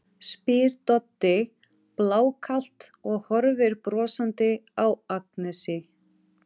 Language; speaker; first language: Icelandic; non-native, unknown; Portuguese